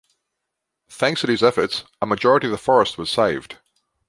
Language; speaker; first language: English; native; English